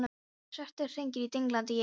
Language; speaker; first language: Icelandic; non-native, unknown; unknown